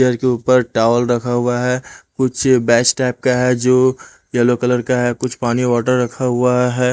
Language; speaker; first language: Hindi; non-native, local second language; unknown